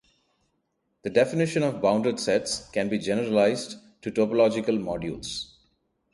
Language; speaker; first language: English; non-native, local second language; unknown